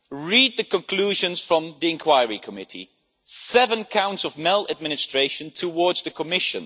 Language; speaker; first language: English; non-native, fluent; Dutch